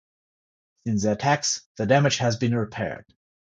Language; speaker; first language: English; non-native, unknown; Georgian